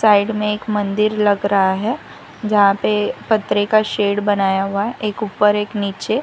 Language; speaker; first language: Hindi; non-native, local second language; Gujarati